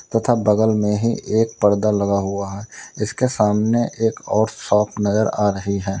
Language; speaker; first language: Hindi; native; Hindi